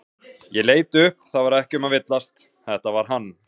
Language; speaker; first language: Icelandic; native; Icelandic